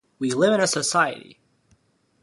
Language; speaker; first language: English; native; English